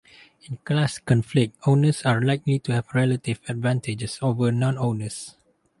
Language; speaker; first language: English; non-native, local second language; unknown